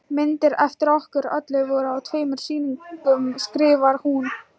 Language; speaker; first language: Icelandic; non-native, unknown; Thai